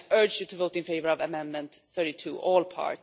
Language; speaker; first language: English; non-native, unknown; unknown